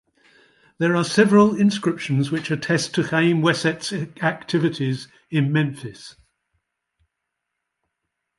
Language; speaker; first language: English; native; English